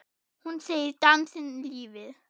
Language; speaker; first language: Icelandic; non-native, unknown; German